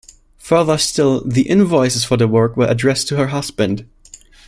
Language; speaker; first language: English; non-native, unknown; German